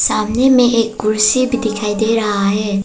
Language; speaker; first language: Hindi; non-native, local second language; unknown